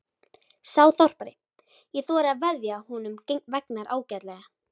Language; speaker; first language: Icelandic; native; Icelandic